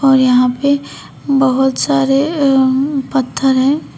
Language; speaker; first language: Hindi; native; Hindi